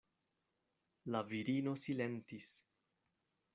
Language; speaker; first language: Esperanto; non-native, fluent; Spanish